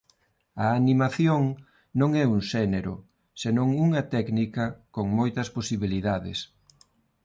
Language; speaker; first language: Galician; non-native, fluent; Spanish